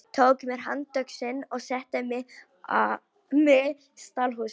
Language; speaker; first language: Icelandic; non-native, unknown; Polish